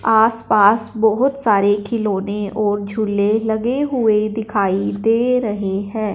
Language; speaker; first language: Hindi; non-native, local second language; Punjabi